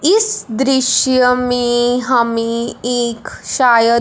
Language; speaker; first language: Hindi; non-native, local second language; Punjabi